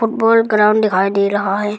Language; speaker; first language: Hindi; non-native, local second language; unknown